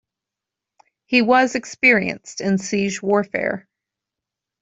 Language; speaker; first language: English; native; English